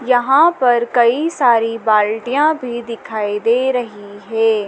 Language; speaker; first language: Hindi; native; Hindi